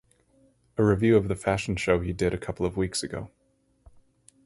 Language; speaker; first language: English; native; English